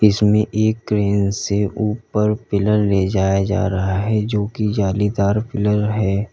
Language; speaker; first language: Hindi; native; Hindi